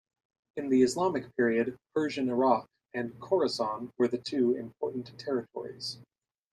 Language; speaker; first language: English; native; English